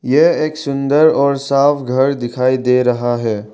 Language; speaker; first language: Hindi; non-native, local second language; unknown